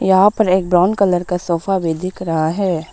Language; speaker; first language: Hindi; early bilingual, other home language; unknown